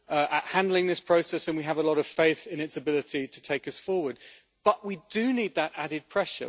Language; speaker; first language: English; native; English